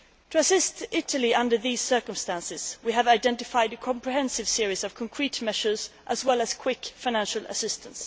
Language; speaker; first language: English; non-native, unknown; Swedish